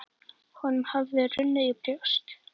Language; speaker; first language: Icelandic; native; Icelandic